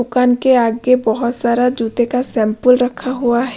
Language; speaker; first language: Hindi; non-native, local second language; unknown